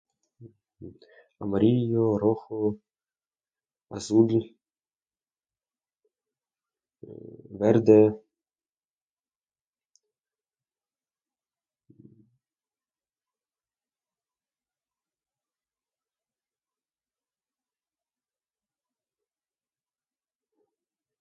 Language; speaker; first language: Spanish; non-native, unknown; Russian